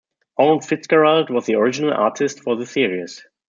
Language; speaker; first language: English; non-native, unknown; German